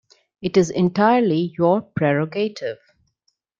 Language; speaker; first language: English; non-native, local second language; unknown